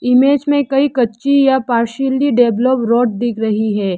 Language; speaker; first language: Hindi; non-native, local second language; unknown